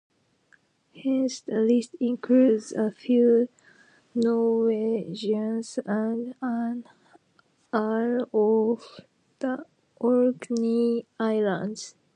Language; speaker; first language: English; non-native, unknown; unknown